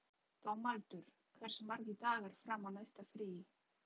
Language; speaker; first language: Icelandic; non-native, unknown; Polish